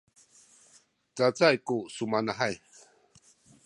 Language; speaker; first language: Sakizaya; native; Sakizaya